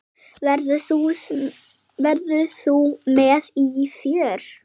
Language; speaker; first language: Icelandic; native; Icelandic